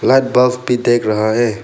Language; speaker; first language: Hindi; non-native, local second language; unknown